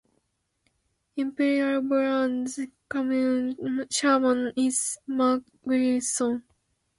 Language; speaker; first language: English; non-native, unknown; Japanese